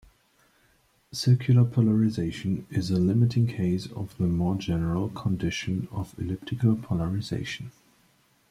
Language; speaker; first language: English; native; English